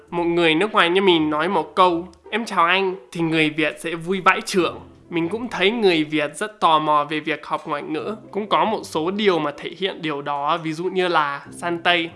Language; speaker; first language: Vietnamese; non-native, fluent; English